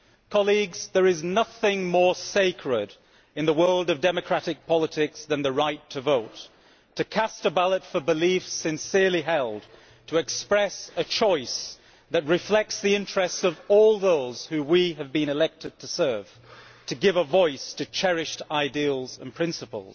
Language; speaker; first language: English; native; English